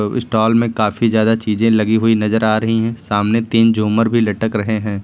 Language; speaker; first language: Hindi; native; Hindi